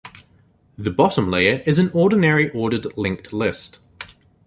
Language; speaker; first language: English; native; English